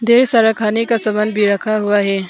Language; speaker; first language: Hindi; non-native, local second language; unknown